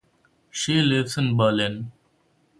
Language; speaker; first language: English; non-native, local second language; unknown